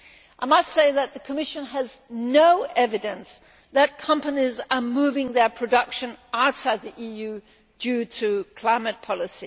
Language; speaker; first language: English; non-native, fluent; Danish